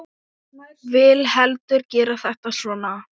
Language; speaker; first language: Icelandic; non-native, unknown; Thai